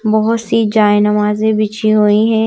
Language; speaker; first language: Hindi; native; Hindi